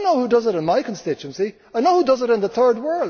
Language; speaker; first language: English; native; English